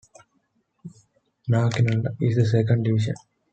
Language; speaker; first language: English; non-native, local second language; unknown